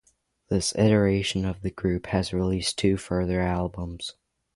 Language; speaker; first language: English; native; English